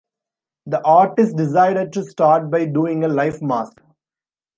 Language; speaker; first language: English; non-native, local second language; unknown